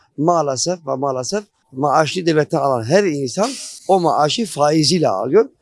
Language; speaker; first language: Turkish; non-native, local second language; Kurdish